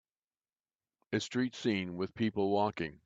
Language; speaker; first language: English; native; English